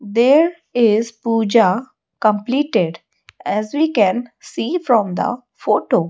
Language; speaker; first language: English; non-native, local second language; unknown